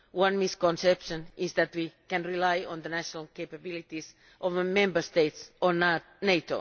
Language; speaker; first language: English; non-native, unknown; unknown